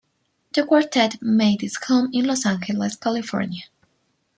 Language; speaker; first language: English; non-native, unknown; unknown